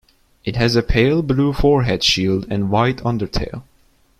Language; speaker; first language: English; non-native, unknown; Turkish